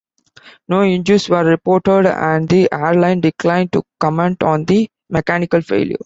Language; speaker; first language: English; non-native, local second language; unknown